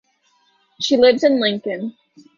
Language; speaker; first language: English; native; English